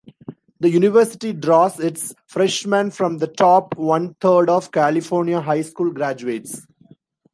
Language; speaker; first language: English; non-native, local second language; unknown